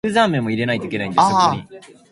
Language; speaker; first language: English; native; English